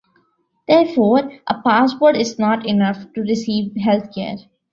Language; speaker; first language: English; non-native, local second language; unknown